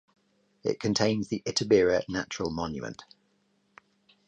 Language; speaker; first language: English; native; English